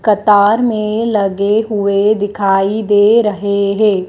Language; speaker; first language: Hindi; native; Hindi